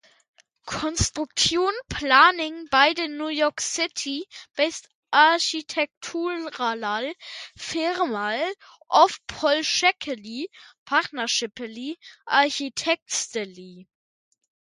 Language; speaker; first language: English; non-native, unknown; German